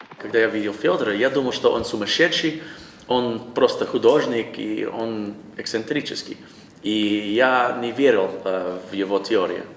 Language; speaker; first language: Russian; non-native, learner; English